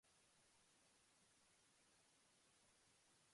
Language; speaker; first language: English; non-native, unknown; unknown